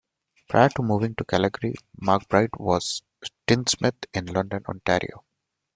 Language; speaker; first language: English; non-native, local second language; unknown